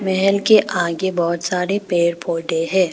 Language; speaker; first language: Hindi; non-native, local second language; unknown